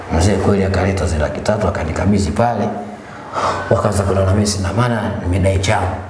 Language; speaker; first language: Swahili; native; Swahili